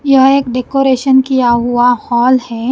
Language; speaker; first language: Hindi; non-native, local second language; Punjabi